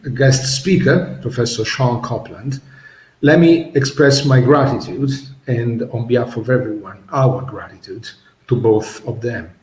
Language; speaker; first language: English; non-native, fluent; Italian